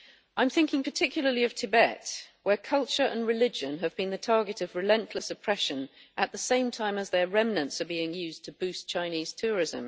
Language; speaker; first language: English; native; English